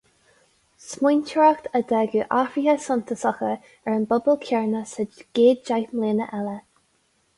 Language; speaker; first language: Irish; non-native, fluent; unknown